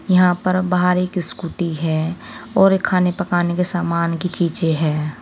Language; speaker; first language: Hindi; native; Hindi